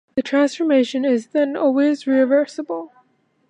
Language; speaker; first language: English; native; English